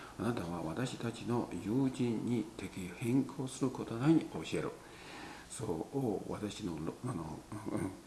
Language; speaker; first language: Japanese; non-native, fluent; Chinese